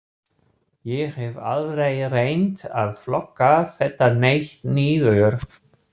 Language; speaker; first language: Icelandic; non-native, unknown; German